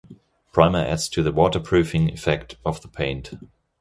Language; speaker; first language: English; non-native, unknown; German